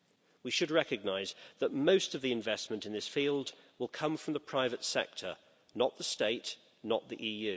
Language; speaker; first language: English; native; English